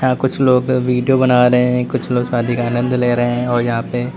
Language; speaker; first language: Hindi; native; Hindi